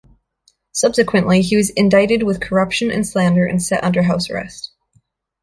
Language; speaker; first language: English; native; English